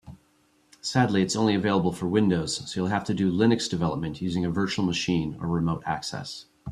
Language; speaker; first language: English; native; English